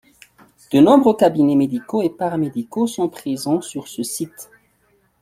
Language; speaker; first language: French; non-native, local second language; Malagasy